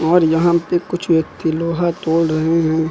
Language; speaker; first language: Hindi; native; Hindi